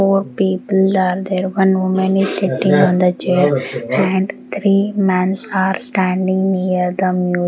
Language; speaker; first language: English; non-native, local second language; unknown